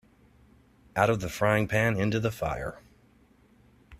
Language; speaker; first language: English; native; English